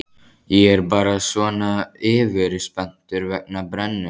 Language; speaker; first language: Icelandic; native; Icelandic